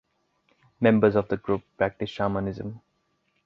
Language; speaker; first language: English; non-native, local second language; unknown